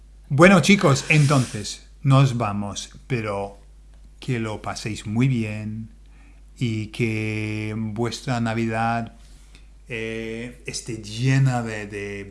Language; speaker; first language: Spanish; non-native, fluent; English